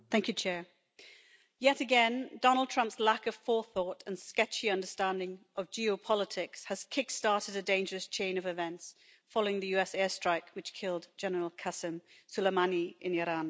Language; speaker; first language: English; native; English